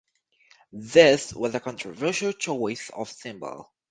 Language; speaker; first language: English; native; English